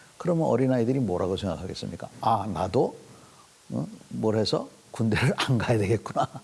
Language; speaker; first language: Korean; native; Korean